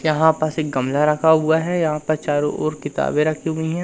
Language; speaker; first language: Hindi; native; Hindi